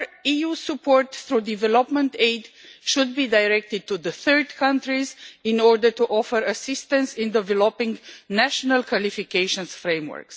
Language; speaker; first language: English; non-native, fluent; Romanian